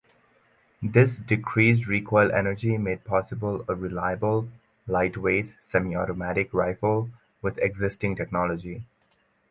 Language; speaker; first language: English; native; English